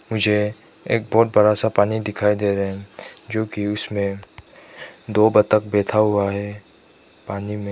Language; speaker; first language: Hindi; non-native, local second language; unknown